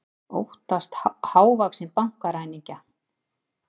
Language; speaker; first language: Icelandic; native; Icelandic